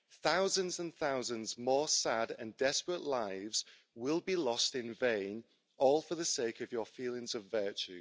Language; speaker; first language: English; native; English